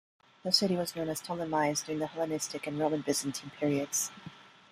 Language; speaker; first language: English; non-native, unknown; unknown